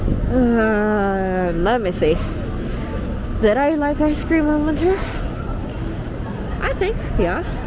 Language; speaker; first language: English; non-native, learner; Korean